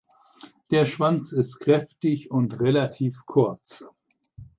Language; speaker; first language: German; native; German